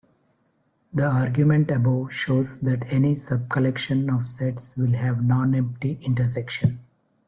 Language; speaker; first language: English; non-native, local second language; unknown